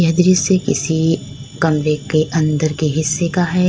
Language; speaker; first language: Hindi; native; Hindi